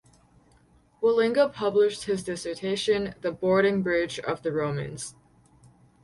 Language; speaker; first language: English; native; English